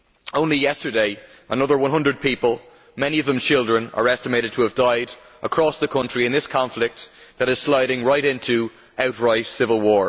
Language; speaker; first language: English; native; English